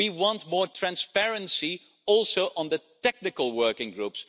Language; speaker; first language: English; non-native, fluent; Dutch